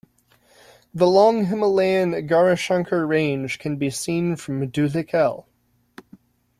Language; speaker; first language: English; native; English